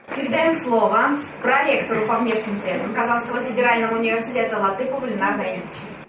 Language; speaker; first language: Russian; native; Russian